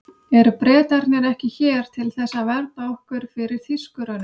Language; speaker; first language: Icelandic; native; Icelandic